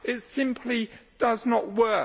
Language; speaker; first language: English; native; English